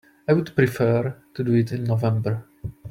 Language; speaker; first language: English; non-native, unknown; Czech